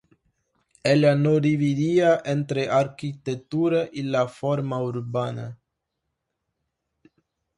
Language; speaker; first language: Spanish; non-native, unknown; Portuguese